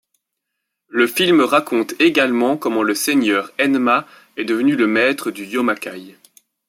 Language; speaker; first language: French; native; French